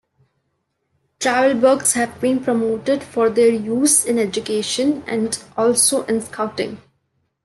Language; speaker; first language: English; non-native, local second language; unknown